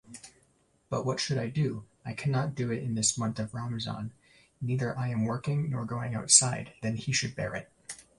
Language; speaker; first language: English; native; English